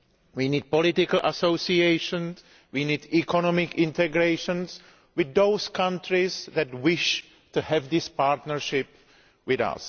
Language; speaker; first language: English; non-native, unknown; Greek